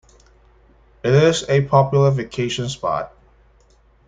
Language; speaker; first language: English; non-native, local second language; Cantonese